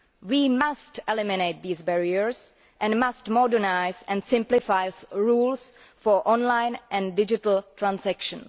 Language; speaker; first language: English; non-native, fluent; Czech